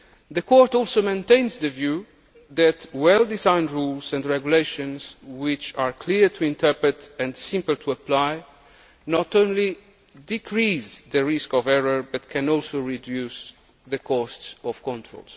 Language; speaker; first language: English; non-native, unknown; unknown